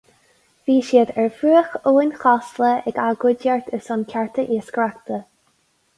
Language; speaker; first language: Irish; non-native, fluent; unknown